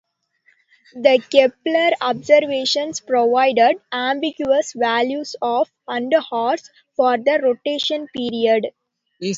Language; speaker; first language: English; non-native, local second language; Tamil